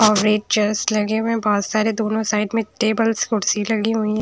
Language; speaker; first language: Hindi; non-native, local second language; Punjabi